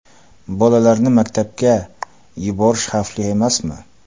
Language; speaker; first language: Uzbek; non-native, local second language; Kara-Kalpak